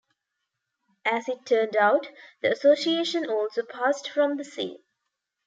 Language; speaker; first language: English; non-native, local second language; Tamil